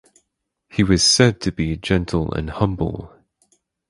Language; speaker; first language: English; native; English